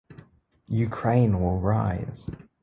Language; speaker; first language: English; native; English